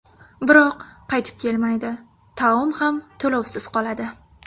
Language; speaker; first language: Uzbek; native; Uzbek